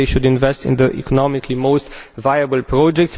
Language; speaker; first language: English; non-native, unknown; Romanian